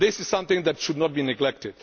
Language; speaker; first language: English; non-native, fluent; Czech